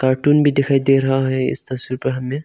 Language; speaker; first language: Hindi; non-native, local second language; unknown